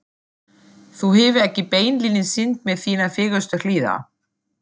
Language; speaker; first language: Icelandic; non-native, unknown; German